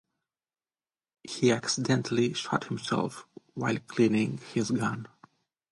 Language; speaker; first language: English; non-native, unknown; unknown